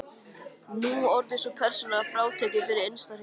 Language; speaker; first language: Icelandic; native; Icelandic